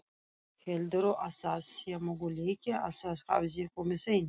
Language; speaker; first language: Icelandic; non-native, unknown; Russian